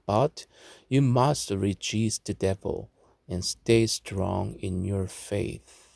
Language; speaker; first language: English; non-native, fluent; Korean